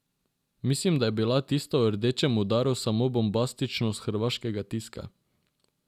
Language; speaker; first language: Slovenian; non-native, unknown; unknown